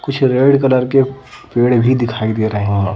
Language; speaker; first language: Hindi; native; Hindi